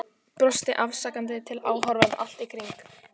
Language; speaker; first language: Icelandic; native; Icelandic